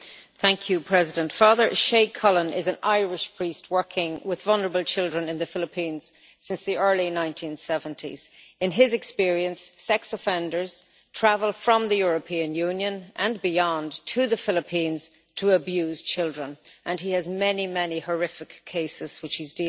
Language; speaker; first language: English; native; English